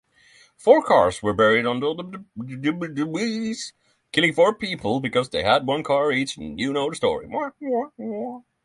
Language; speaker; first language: English; non-native, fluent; Norwegian